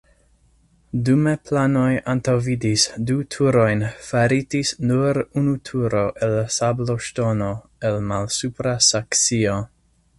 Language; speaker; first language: Esperanto; non-native, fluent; English